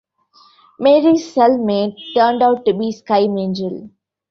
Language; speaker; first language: English; non-native, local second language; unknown